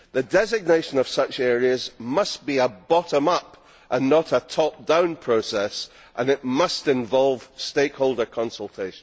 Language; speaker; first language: English; native; English